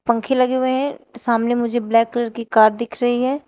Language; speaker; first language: Hindi; native; Hindi